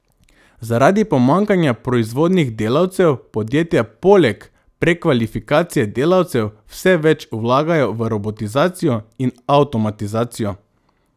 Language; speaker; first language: Slovenian; non-native, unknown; Macedonian